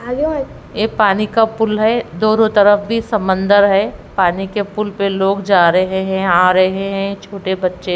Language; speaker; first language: Hindi; native; Hindi